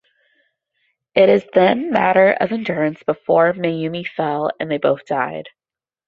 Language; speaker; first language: English; native; English